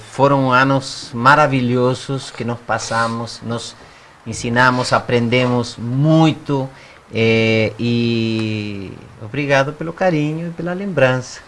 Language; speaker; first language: Portuguese; non-native, fluent; Spanish